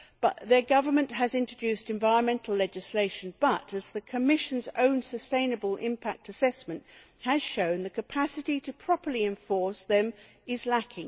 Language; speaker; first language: English; native; English